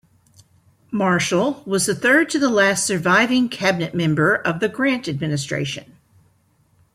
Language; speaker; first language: English; native; English